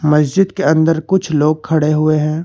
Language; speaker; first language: Hindi; non-native, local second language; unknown